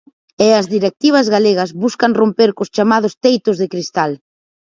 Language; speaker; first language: Galician; native; Galician